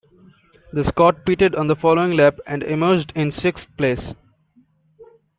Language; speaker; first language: English; non-native, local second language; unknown